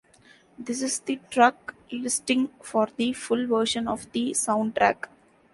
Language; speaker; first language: English; non-native, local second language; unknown